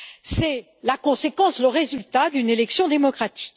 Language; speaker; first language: French; native; French